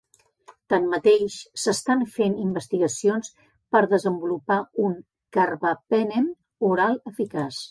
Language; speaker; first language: Catalan; native; Catalan